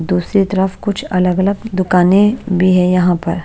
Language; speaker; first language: Hindi; non-native, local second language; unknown